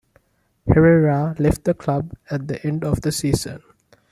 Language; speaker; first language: English; non-native, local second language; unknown